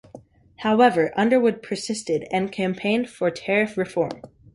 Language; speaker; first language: English; native; English